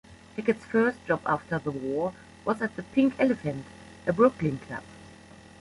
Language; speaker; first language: English; non-native, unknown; German